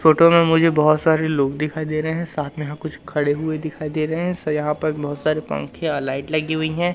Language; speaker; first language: Hindi; native; Hindi